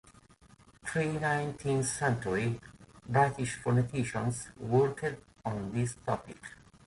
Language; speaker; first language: English; non-native, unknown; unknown